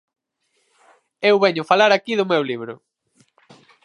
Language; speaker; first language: Galician; native; Galician